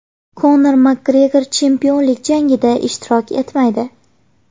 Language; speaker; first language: Uzbek; native; Uzbek